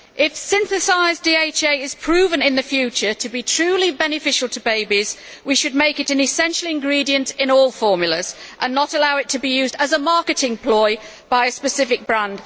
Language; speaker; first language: English; native; English